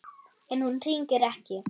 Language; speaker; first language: Icelandic; non-native, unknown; German